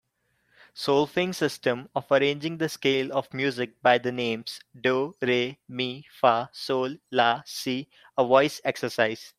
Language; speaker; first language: English; non-native, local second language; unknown